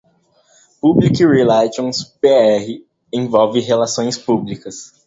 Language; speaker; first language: Portuguese; native; Portuguese